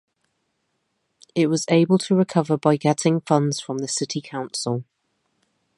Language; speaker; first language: English; native; English